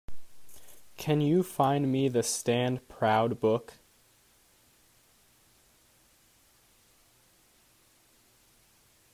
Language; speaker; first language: English; native; English